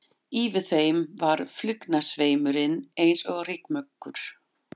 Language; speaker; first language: Icelandic; non-native, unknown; German